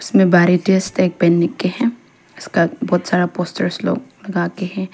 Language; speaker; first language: Hindi; non-native, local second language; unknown